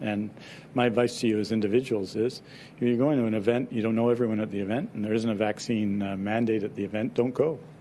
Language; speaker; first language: English; native; English